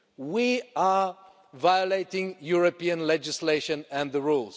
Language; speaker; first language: English; non-native, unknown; Bulgarian